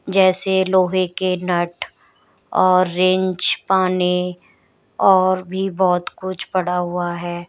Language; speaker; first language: Hindi; native; Hindi